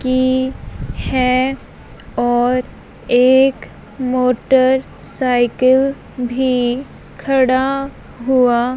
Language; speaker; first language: Hindi; non-native, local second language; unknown